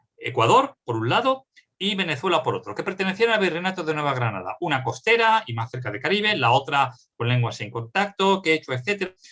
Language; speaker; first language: Spanish; native; Spanish